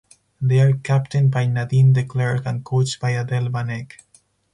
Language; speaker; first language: English; non-native, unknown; Spanish